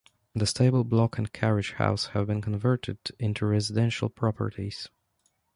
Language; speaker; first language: English; non-native, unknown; Polish